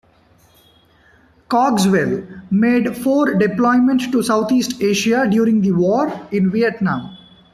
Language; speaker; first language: English; non-native, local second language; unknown